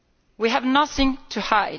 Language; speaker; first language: English; non-native, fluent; Italian